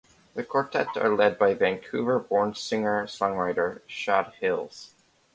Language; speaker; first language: English; native; English